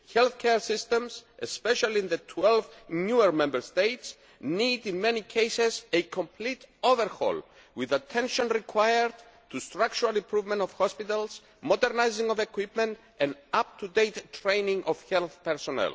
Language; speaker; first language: English; non-native, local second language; Greek